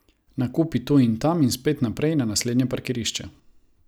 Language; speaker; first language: Slovenian; non-native, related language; Croatian